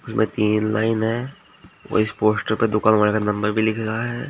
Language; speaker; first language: Hindi; native; Hindi